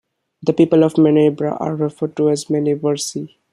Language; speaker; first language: English; non-native, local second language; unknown